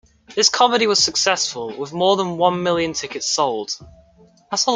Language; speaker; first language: English; native; English